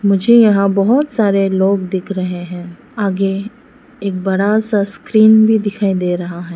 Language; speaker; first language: Hindi; non-native, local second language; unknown